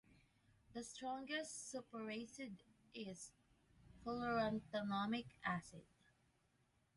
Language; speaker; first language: English; non-native, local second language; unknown